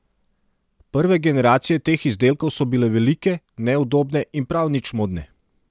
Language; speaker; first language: Slovenian; non-native, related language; Serbian